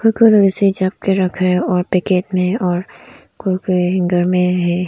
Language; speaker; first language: Hindi; non-native, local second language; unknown